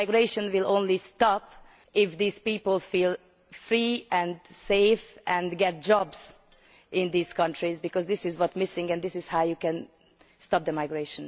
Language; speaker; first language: English; non-native, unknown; Hungarian